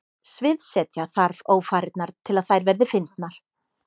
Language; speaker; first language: Icelandic; native; Icelandic